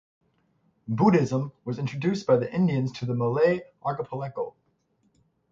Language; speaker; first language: English; native; English